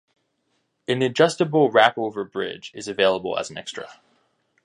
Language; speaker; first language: English; native; English